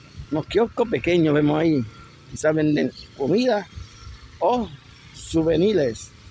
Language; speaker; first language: Spanish; native; Spanish